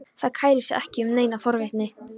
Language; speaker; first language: Icelandic; non-native, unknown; Polish